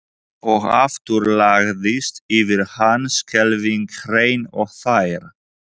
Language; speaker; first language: Icelandic; non-native, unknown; Polish